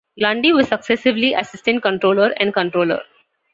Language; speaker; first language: English; non-native, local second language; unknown